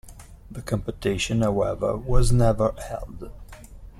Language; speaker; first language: English; non-native, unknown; Italian